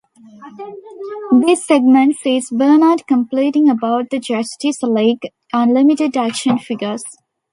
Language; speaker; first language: English; non-native, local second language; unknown